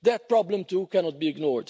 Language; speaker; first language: English; non-native, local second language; Maltese